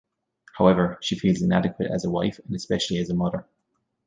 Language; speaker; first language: English; native; English